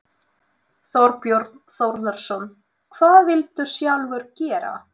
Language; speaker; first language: Icelandic; non-native, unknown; Russian